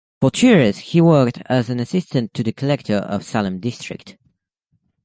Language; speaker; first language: English; native; English